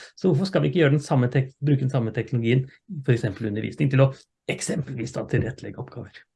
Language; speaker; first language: Norwegian; native; Norwegian